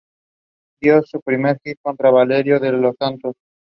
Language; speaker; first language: English; non-native, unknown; Spanish